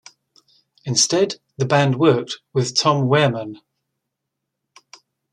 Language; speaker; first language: English; native; English